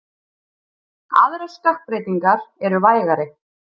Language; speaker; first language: Icelandic; native; Icelandic